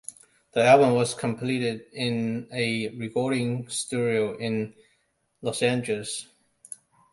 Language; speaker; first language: English; non-native, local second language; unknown